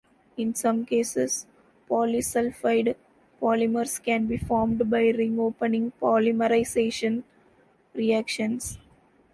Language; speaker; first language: English; non-native, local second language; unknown